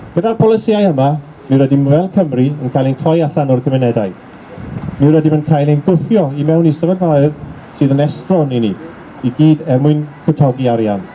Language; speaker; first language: Welsh; native; Welsh